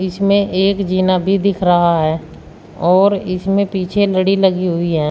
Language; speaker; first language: Hindi; native; Hindi